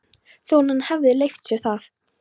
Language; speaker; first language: Icelandic; non-native, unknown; Polish